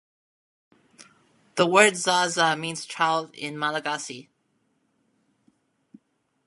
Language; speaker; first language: English; native; English